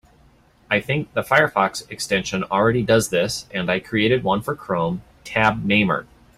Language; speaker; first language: English; native; English